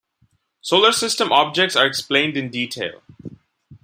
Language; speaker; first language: English; non-native, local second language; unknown